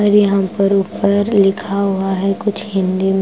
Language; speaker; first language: Hindi; non-native, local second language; Punjabi